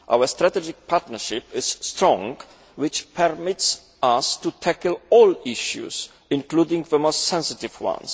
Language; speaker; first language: English; non-native, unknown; Polish